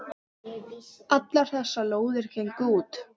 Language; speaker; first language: Icelandic; non-native, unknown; English